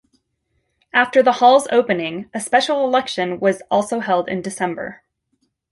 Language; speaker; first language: English; native; English